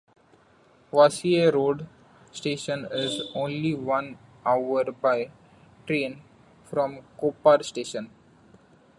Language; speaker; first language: English; non-native, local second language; Marathi